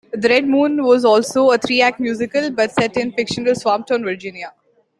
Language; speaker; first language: English; non-native, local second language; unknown